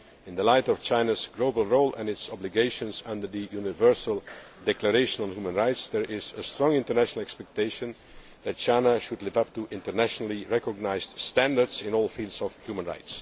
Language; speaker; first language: English; non-native, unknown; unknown